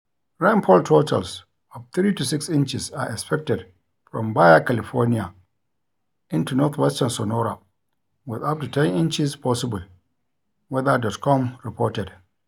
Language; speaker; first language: English; non-native, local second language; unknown